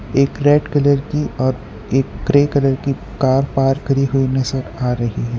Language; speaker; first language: Hindi; non-native, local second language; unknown